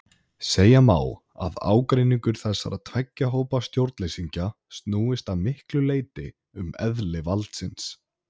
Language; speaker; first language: Icelandic; native; Icelandic